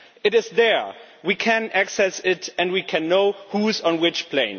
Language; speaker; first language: English; non-native, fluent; German